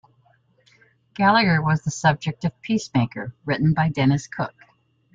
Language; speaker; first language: English; native; English